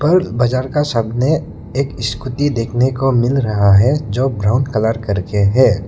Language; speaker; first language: Hindi; non-native, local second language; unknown